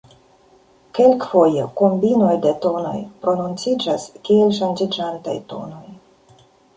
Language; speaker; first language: Esperanto; non-native, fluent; Russian